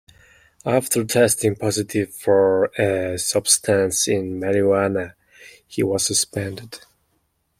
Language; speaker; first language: English; non-native, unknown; Mongolian